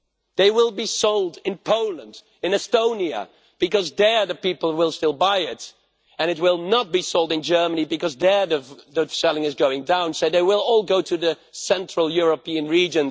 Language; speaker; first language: English; non-native, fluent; Dutch